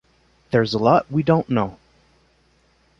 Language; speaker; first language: English; non-native, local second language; French